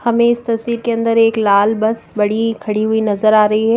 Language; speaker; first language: Hindi; native; Hindi